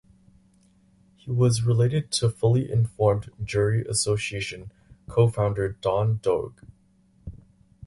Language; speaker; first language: English; native; English